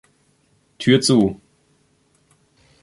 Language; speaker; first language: German; native; German